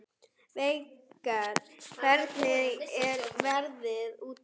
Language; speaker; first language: Icelandic; non-native, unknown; German